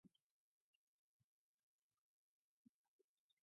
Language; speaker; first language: English; non-native, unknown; Mongolian